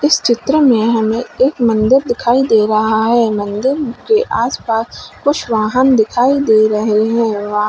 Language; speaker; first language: Hindi; native; Hindi